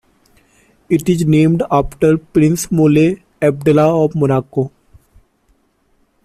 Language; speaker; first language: English; non-native, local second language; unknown